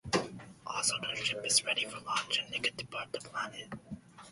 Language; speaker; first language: English; native; English